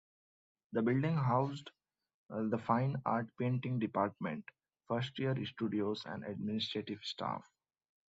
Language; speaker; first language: English; non-native, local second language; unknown